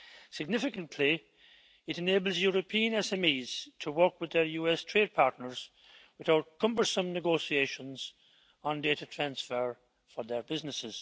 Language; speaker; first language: English; native; English